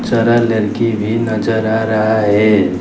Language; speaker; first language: Hindi; non-native, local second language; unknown